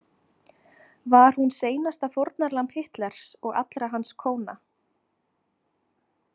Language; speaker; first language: Icelandic; native; Icelandic